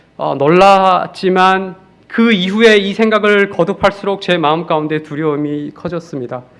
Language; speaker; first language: Korean; native; Korean